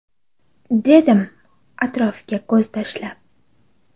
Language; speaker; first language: Uzbek; non-native, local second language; Kara-Kalpak